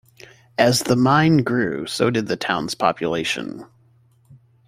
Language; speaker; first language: English; native; English